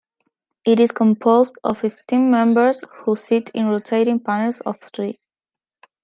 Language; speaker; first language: English; non-native, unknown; Spanish